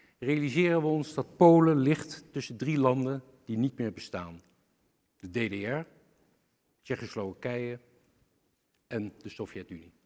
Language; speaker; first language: Dutch; native; Dutch